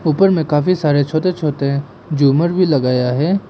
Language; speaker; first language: Hindi; non-native, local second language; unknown